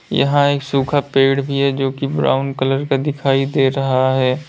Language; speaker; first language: Hindi; native; Hindi